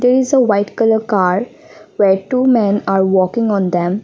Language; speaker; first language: English; non-native, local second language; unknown